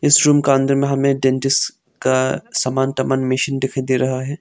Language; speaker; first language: Hindi; non-native, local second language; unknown